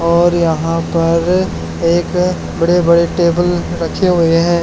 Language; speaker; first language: Hindi; native; Hindi